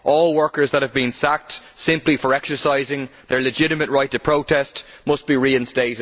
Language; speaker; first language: English; native; English